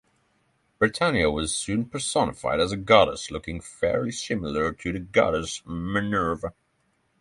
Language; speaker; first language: English; non-native, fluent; Norwegian